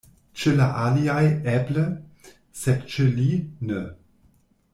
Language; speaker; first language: Esperanto; non-native, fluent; German